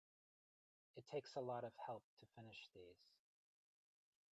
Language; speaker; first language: English; native; English